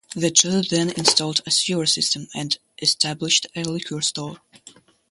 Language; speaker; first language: English; non-native, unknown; Russian